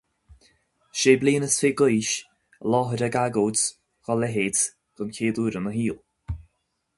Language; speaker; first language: Irish; native; Irish